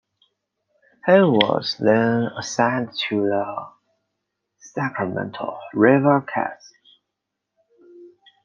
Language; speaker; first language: English; non-native, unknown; Chinese